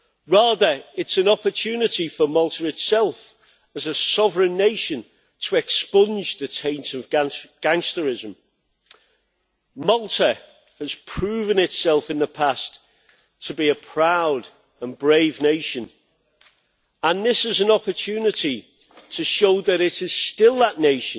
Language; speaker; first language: English; native; English